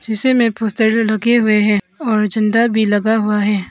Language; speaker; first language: Hindi; non-native, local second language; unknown